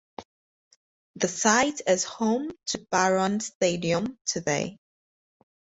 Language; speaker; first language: English; native; English